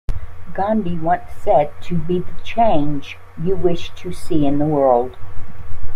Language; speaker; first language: English; native; English